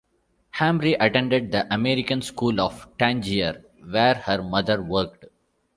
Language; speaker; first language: English; non-native, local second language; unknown